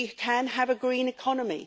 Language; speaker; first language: English; native; English